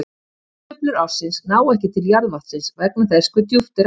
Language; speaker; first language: Icelandic; native; Icelandic